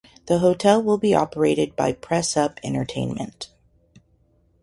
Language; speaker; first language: English; native; English